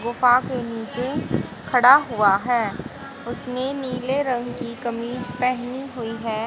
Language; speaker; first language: Hindi; native; Hindi